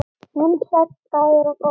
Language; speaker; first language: Icelandic; native; Icelandic